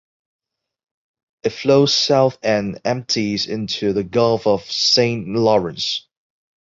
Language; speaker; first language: English; non-native, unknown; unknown